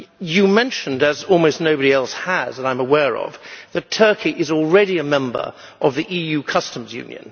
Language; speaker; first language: English; native; English